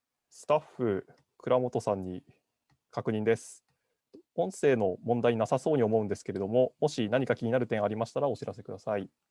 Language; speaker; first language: Japanese; native; Japanese